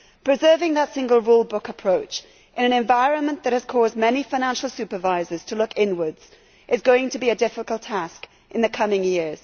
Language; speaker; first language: English; native; English